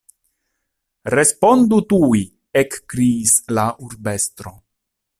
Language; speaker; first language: Esperanto; non-native, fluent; Italian